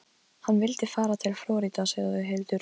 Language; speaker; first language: Icelandic; non-native, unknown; Polish